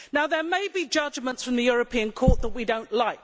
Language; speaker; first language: English; native; English